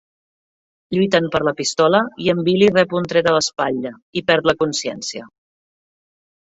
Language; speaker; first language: Catalan; native; Catalan